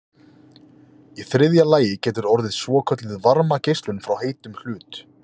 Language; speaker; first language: Icelandic; native; Icelandic